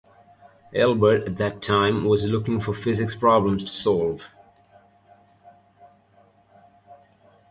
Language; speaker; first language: English; native; English